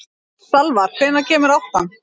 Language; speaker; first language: Icelandic; native; Icelandic